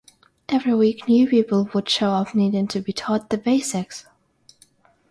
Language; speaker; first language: English; non-native, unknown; Russian